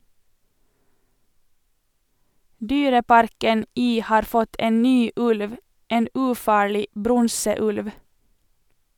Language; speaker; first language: Norwegian; non-native, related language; Swedish